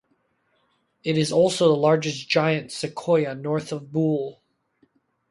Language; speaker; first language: English; native; English